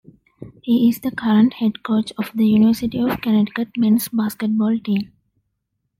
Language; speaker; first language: English; non-native, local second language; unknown